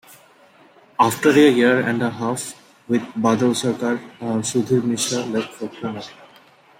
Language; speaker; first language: English; non-native, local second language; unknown